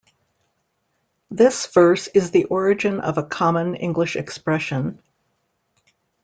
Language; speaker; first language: English; native; English